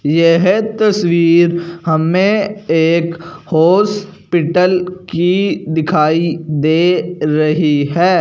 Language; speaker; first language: Hindi; non-native, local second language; Punjabi